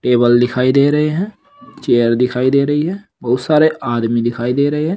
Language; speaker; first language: Hindi; native; Hindi